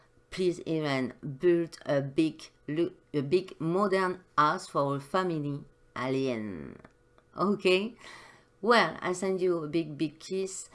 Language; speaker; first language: English; non-native, learner; French